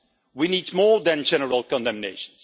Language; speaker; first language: English; non-native, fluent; Dutch